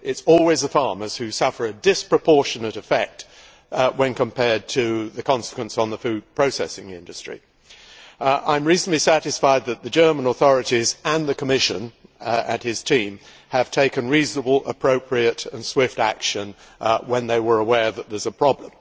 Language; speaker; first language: English; native; English